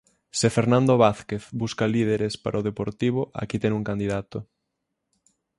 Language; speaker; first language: Galician; native; Galician